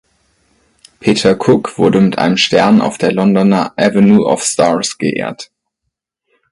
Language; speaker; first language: German; native; German